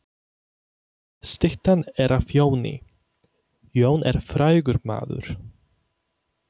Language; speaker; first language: Icelandic; non-native, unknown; Polish